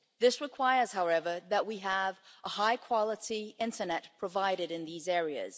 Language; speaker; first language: English; non-native, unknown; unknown